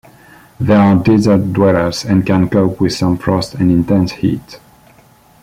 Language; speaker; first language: English; non-native, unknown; French